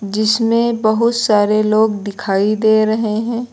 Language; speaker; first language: Hindi; native; Hindi